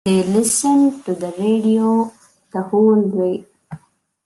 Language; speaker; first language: English; non-native, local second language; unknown